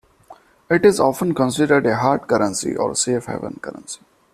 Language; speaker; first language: English; non-native, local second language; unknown